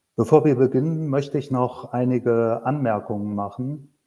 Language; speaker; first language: German; native; German